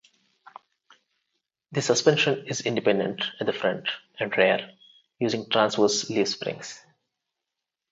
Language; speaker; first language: English; non-native, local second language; Telugu